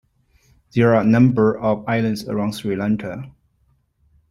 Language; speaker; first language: English; non-native, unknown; Chinese